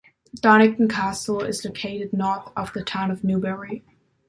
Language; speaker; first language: English; non-native, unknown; German